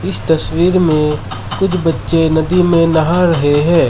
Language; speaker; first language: Hindi; non-native, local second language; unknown